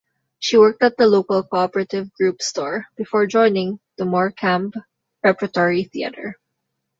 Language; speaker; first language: English; non-native, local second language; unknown